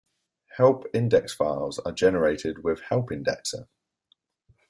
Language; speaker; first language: English; native; English